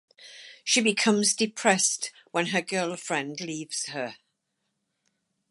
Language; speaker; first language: English; native; English